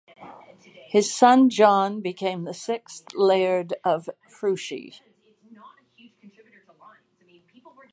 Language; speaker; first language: English; native; English